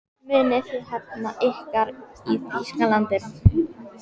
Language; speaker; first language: Icelandic; native; Icelandic